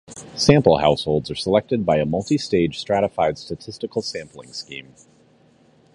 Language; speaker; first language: English; native; English